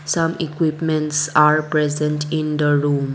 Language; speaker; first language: English; non-native, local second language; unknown